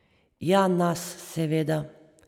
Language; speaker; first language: Slovenian; native; Slovenian